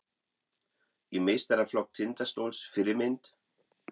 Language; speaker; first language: Icelandic; non-native, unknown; German